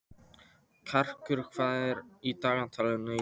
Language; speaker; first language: Icelandic; non-native, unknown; Polish